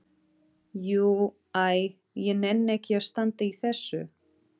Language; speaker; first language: Icelandic; non-native, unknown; Portuguese